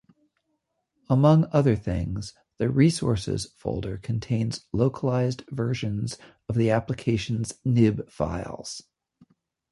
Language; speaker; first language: English; native; English